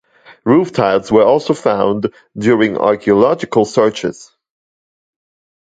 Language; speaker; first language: English; non-native, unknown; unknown